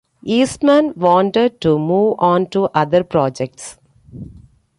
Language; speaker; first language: English; non-native, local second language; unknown